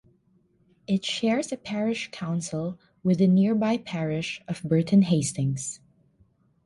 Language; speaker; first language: English; non-native, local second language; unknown